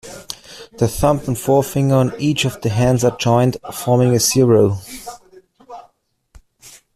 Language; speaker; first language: English; non-native, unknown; German